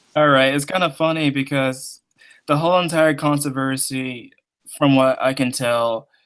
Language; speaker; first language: English; native; English